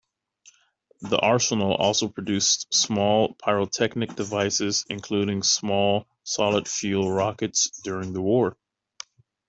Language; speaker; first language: English; native; English